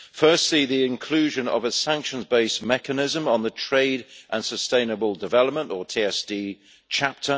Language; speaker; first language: English; native; English